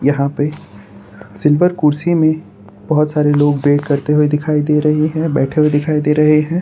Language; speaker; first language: Hindi; non-native, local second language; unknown